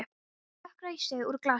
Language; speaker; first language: Icelandic; non-native, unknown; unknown